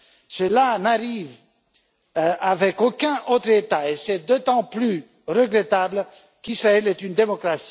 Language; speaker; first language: French; non-native, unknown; Romanian